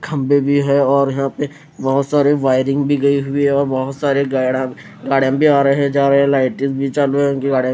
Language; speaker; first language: Hindi; non-native, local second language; Punjabi